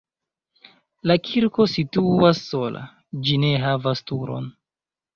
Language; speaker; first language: Esperanto; non-native, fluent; Chinese